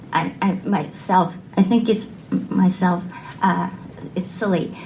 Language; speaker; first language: English; non-native, learner; Japanese